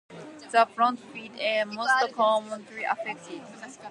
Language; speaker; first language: English; non-native, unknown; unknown